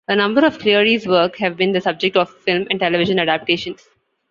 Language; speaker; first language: English; non-native, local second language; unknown